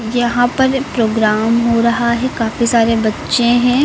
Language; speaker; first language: Hindi; native; Hindi